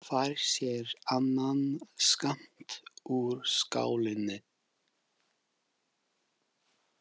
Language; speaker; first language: Icelandic; non-native, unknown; English